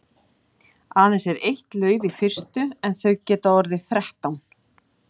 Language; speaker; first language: Icelandic; native; Icelandic